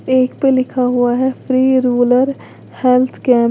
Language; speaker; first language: Hindi; native; Hindi